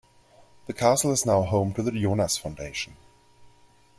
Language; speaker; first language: English; non-native, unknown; German